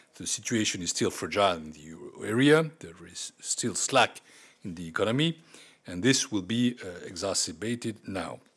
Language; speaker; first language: English; non-native, fluent; French